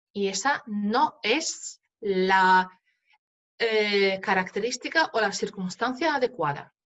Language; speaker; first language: Spanish; non-native, fluent; Polish